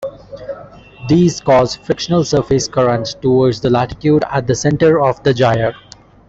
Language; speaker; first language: English; non-native, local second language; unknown